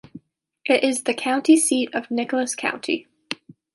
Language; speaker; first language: English; native; English